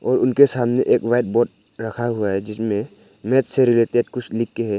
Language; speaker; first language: Hindi; non-native, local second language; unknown